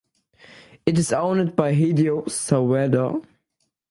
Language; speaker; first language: English; native; English